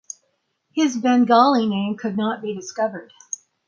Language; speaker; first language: English; native; English